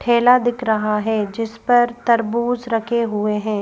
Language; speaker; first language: Hindi; native; Hindi